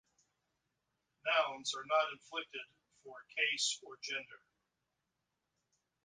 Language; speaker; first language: English; native; English